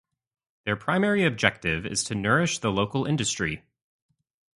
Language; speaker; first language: English; native; English